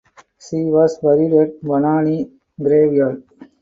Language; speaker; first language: English; non-native, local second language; Tamil